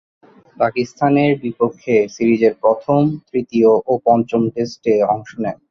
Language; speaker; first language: Bangla; non-native, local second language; Chittagonian